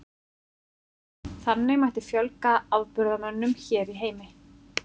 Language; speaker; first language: Icelandic; native; Icelandic